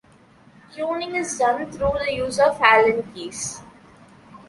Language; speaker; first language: English; non-native, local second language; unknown